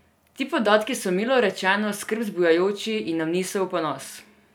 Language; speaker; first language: Slovenian; non-native, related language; Serbian